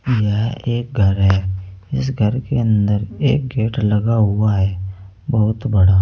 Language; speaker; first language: Hindi; native; Hindi